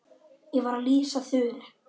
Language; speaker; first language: Icelandic; native; Icelandic